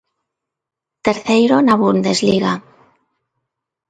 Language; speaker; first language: Galician; non-native, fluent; Spanish